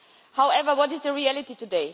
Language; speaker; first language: English; non-native, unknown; German